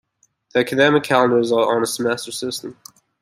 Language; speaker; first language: English; native; English